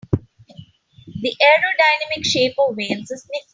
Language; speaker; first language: English; non-native, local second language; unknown